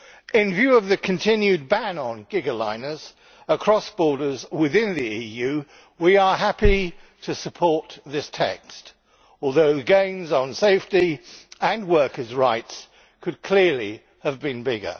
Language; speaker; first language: English; native; English